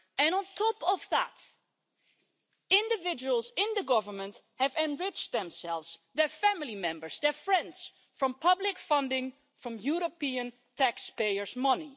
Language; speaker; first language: English; non-native, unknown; Dutch